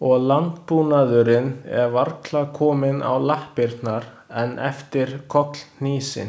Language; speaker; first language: Icelandic; non-native, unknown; Chinese